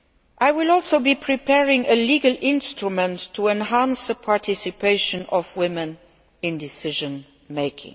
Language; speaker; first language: English; non-native, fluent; Luxembourgish